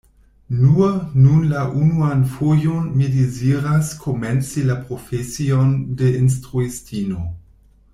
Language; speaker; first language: Esperanto; non-native, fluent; German